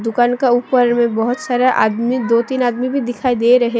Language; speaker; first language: Hindi; non-native, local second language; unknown